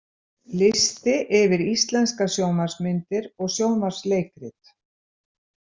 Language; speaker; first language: Icelandic; native; Icelandic